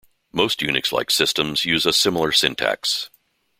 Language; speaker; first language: English; native; English